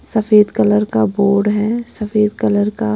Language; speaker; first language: Hindi; non-native, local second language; Punjabi